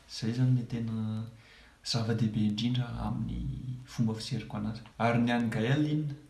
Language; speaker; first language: Malagasy; non-native, fluent; English